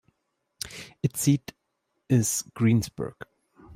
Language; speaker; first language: English; non-native, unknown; German